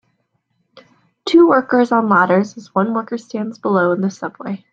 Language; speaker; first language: English; native; English